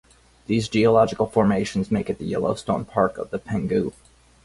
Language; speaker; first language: English; native; English